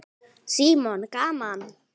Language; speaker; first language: Icelandic; native; Icelandic